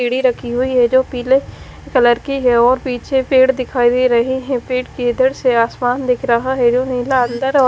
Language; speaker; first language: Hindi; native; Hindi